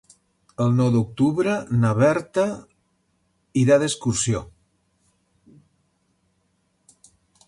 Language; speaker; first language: Catalan; native; Catalan